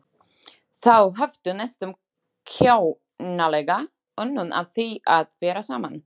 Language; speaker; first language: Icelandic; non-native, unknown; Slovak